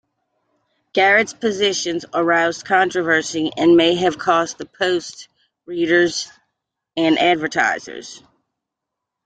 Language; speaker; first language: English; native; English